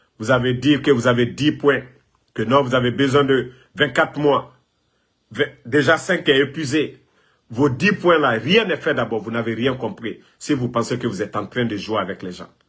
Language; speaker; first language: French; non-native, local second language; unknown